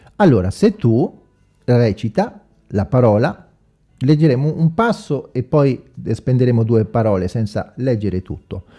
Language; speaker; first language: Italian; non-native, fluent; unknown